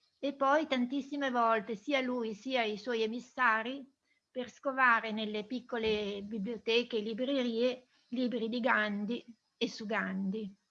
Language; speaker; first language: Italian; native; Italian